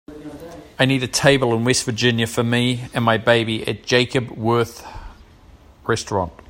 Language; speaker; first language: English; native; English